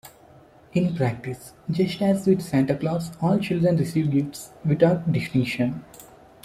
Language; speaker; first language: English; non-native, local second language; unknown